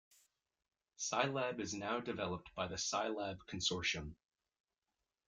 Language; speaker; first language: English; native; English